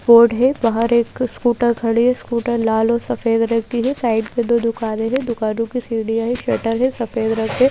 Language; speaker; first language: Hindi; native; Hindi